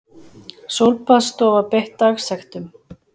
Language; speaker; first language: Icelandic; native; Icelandic